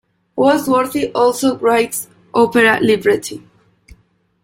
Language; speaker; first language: English; non-native, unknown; Spanish